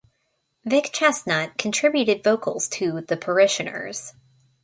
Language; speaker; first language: English; native; English